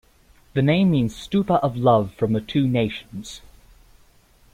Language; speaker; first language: English; native; English